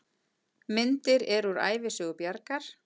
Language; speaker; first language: Icelandic; native; Icelandic